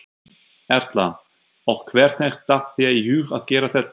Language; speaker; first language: Icelandic; non-native, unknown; German